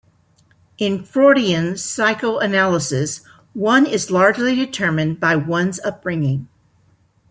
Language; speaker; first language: English; native; English